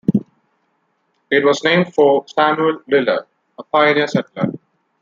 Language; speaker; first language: English; non-native, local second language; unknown